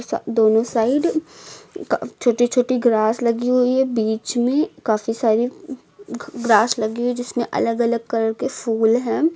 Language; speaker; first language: Hindi; native; Hindi